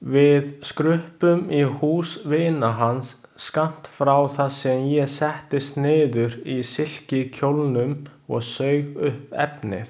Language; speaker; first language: Icelandic; non-native, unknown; Chinese